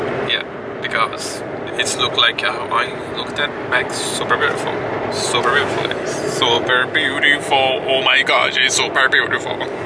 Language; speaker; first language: English; non-native, learner; Portuguese